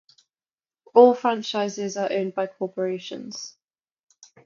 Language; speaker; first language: English; native; English